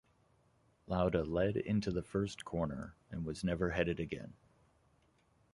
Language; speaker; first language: English; native; English